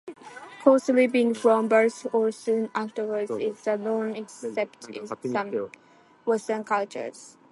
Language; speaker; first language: English; native; English